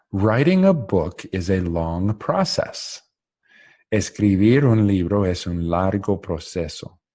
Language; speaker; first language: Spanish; non-native, learner; English